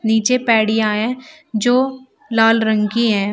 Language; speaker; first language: Hindi; native; Hindi